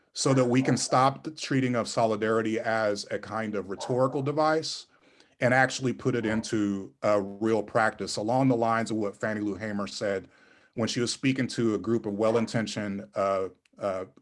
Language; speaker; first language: English; native; English